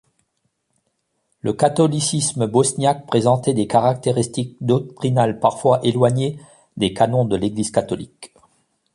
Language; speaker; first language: French; non-native, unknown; German